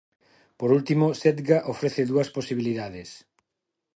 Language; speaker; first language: Galician; non-native, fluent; Spanish